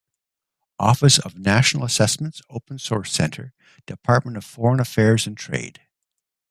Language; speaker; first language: English; native; English